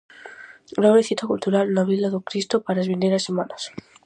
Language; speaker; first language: Galician; native; Galician